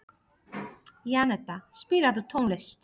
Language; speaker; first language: Icelandic; non-native, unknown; Polish